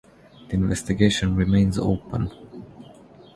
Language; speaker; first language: English; non-native, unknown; Croatian